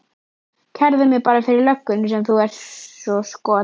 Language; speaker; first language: Icelandic; native; Icelandic